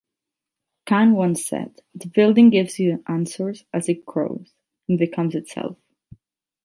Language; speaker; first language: English; non-native, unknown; Catalan